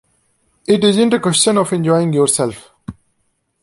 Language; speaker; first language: English; non-native, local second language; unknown